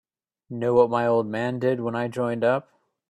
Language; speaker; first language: English; native; English